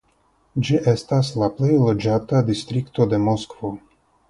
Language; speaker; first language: Esperanto; non-native, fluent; Russian